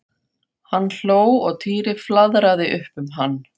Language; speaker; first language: Icelandic; non-native, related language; Faroese